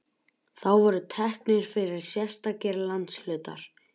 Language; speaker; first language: Icelandic; native; Icelandic